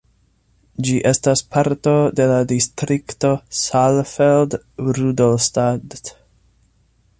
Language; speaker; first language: Esperanto; non-native, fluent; English